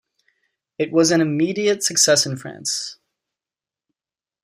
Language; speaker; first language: English; non-native, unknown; Czech